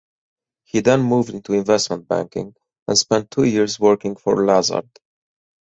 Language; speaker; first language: English; native; English